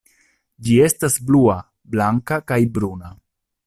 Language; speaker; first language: Esperanto; non-native, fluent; Italian